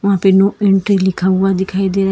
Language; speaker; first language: Hindi; non-native, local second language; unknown